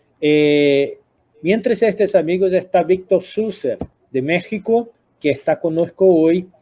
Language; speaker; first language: Spanish; non-native, related language; Portuguese